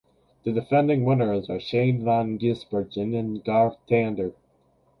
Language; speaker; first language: English; native; English